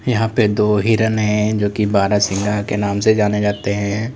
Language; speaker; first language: Hindi; native; Hindi